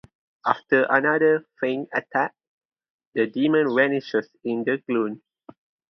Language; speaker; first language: English; non-native, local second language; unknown